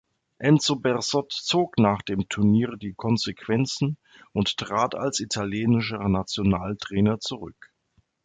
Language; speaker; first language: German; native; German